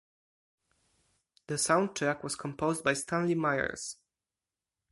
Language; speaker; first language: English; non-native, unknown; Polish